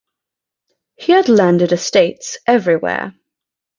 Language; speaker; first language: English; native; English